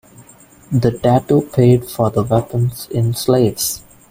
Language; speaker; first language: English; non-native, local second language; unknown